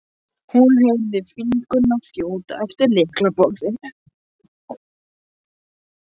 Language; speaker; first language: Icelandic; non-native, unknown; English